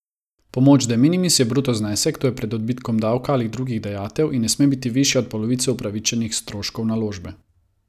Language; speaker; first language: Slovenian; non-native, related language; Croatian